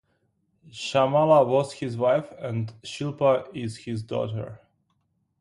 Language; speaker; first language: English; non-native, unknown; Ukrainian